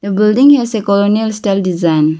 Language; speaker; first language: English; non-native, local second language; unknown